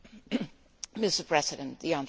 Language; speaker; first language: English; non-native, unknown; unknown